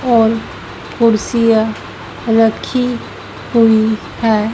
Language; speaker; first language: Hindi; native; Hindi